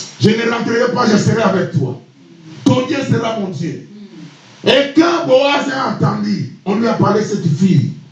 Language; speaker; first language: French; non-native, local second language; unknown